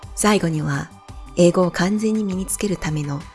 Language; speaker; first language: Japanese; non-native, fluent; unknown